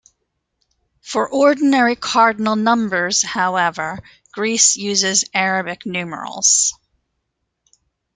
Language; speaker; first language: English; native; English